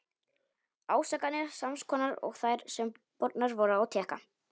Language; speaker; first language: Icelandic; non-native, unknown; Polish